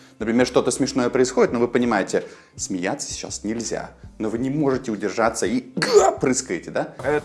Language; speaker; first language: Russian; native; Russian